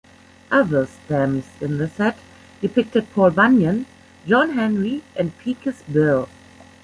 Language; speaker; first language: English; non-native, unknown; German